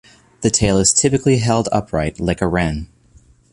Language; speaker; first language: English; native; English